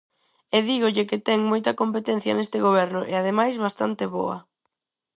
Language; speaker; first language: Galician; non-native, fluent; Spanish